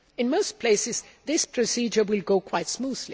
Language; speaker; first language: English; non-native, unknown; German